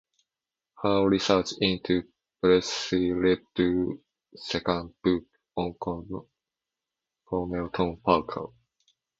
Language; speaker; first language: English; non-native, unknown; Japanese